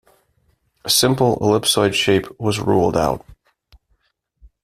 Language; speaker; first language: English; native; English